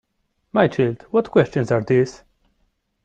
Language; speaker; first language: English; non-native, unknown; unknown